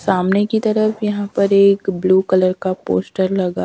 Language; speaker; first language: Hindi; native; Hindi